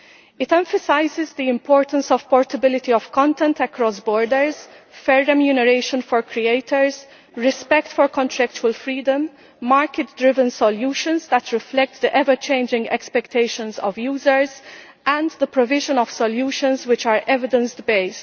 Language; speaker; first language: English; non-native, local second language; Maltese